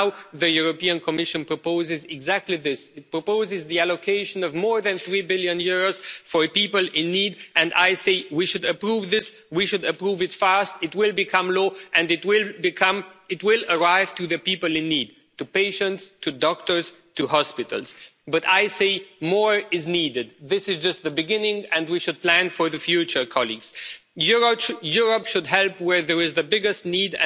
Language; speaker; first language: English; non-native, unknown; Romanian